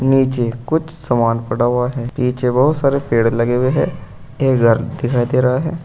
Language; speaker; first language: Hindi; native; Hindi